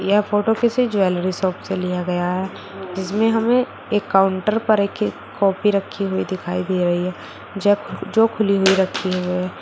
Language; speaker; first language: Hindi; native; Hindi